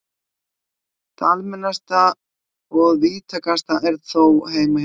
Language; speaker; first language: Icelandic; native; Icelandic